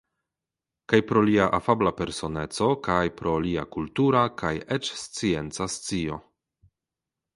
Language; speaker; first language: Esperanto; non-native, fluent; Polish